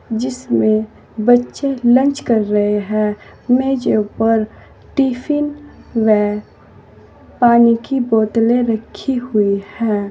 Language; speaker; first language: Hindi; native; Hindi